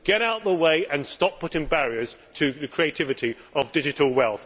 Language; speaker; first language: English; native; English